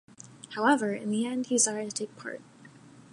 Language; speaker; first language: English; native; English